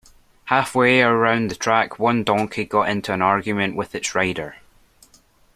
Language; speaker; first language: English; native; English